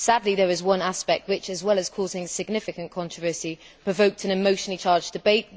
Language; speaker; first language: English; native; English